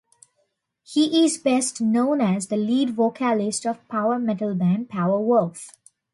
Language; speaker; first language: English; non-native, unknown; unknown